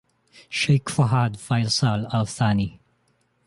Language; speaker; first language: English; non-native, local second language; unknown